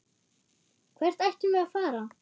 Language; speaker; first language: Icelandic; non-native, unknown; German